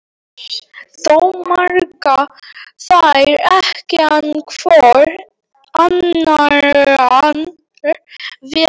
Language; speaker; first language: Icelandic; non-native, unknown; Polish